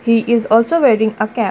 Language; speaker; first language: English; non-native, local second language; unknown